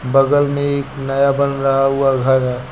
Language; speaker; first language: Hindi; native; Hindi